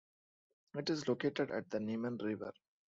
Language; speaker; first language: English; non-native, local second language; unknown